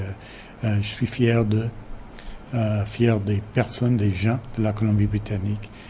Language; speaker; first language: French; non-native, fluent; English